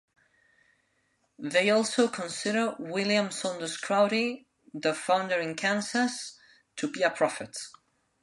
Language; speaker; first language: English; non-native, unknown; Spanish